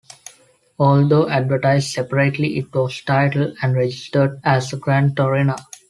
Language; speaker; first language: English; non-native, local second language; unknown